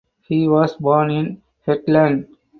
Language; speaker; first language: English; non-native, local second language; Tamil